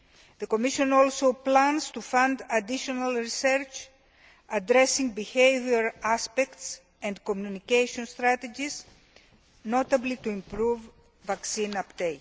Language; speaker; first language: English; non-native, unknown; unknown